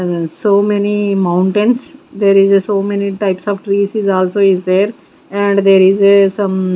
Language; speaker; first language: English; non-native, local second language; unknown